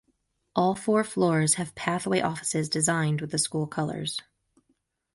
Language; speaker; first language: English; native; English